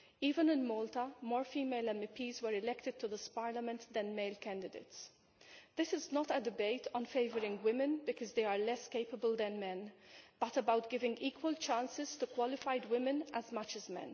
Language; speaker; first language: English; non-native, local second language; Maltese